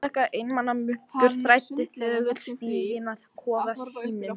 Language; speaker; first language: Icelandic; non-native, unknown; English